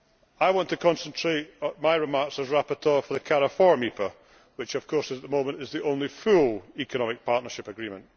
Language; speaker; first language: English; native; English